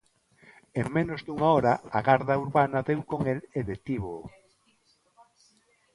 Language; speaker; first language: Galician; non-native, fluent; Spanish